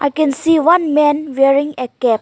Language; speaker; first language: English; non-native, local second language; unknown